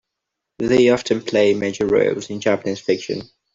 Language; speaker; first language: English; non-native, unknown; Catalan